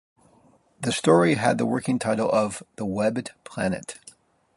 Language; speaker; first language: English; native; English